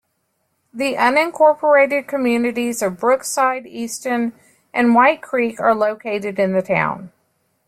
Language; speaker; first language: English; native; English